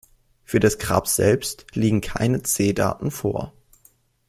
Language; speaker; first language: German; native; German